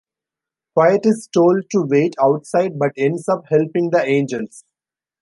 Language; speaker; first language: English; non-native, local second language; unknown